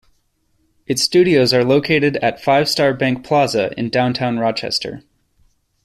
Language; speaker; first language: English; native; English